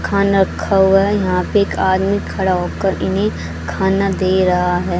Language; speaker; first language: Hindi; native; Hindi